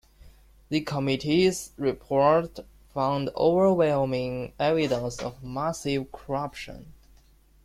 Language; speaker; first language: English; non-native, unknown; Chinese